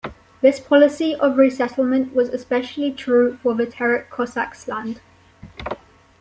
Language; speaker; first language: English; native; English